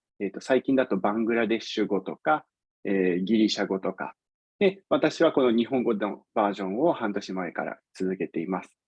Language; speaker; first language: Japanese; non-native, fluent; English